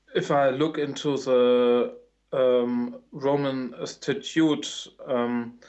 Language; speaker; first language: English; non-native, fluent; German